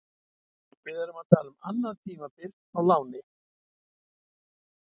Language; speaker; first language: Icelandic; native; Icelandic